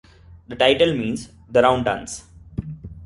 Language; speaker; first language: English; non-native, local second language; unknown